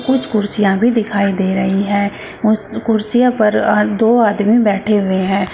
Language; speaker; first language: Hindi; native; Hindi